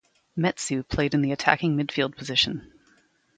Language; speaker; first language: English; native; English